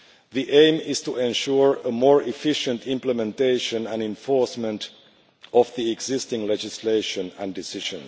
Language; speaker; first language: English; non-native, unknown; Finnish